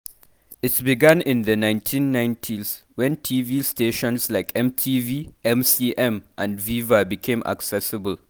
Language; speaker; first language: English; non-native, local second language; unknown